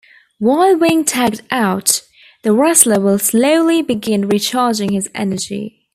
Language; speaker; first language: English; native; English